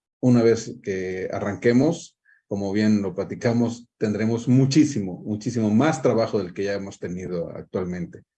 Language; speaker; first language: Spanish; native; Spanish